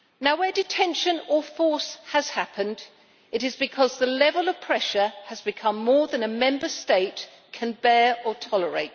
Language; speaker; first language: English; native; English